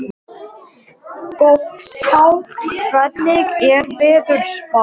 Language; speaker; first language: Icelandic; non-native, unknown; Latvian